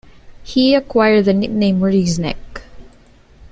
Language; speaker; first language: English; non-native, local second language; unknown